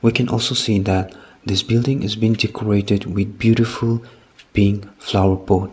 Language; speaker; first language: English; non-native, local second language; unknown